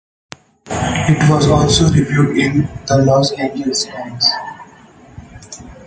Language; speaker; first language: English; non-native, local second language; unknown